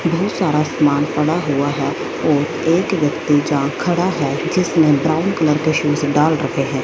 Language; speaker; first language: Hindi; non-native, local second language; Punjabi